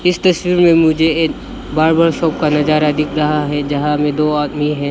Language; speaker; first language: Hindi; non-native, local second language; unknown